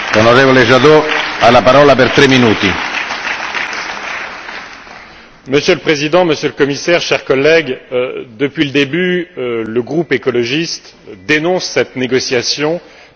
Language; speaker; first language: French; native; French